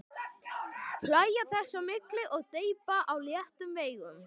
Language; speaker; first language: Icelandic; native; Icelandic